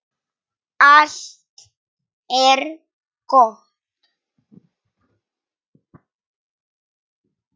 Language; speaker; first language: Icelandic; non-native, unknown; Polish